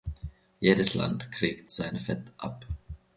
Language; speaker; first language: German; non-native, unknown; Finnish